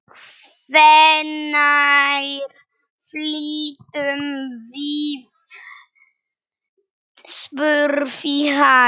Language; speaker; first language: Icelandic; non-native, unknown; Polish